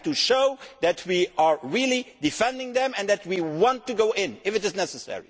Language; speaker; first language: English; non-native, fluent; Dutch